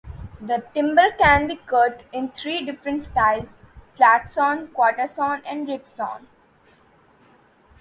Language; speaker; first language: English; non-native, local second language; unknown